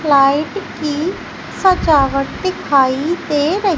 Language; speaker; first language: Hindi; native; Hindi